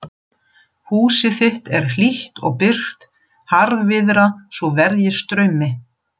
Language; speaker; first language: Icelandic; non-native, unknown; German